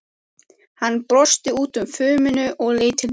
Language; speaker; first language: Icelandic; native; Icelandic